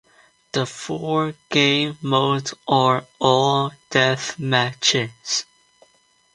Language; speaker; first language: English; non-native, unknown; Chinese